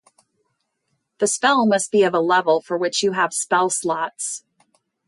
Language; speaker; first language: English; native; English